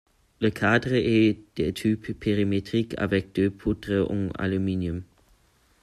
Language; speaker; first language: French; non-native, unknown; German